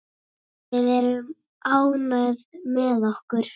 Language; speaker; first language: Icelandic; native; Icelandic